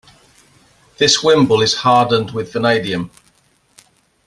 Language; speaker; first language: English; native; English